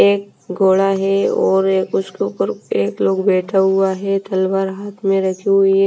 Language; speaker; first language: Hindi; non-native, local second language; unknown